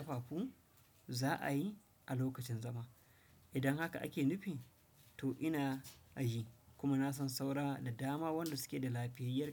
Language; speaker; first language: Hausa; non-native, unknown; Fula